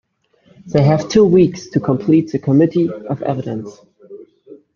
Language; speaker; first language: English; native; English